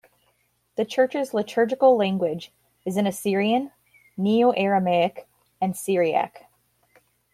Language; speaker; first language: English; native; English